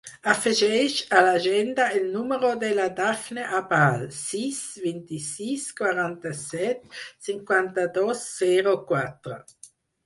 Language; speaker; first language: Catalan; non-native, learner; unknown